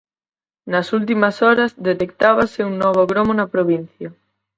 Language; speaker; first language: Galician; native; Galician